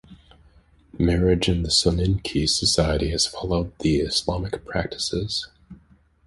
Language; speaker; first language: English; native; English